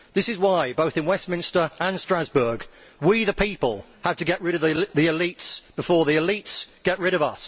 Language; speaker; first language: English; native; English